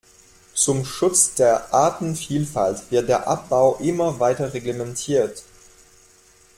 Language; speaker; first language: German; non-native, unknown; French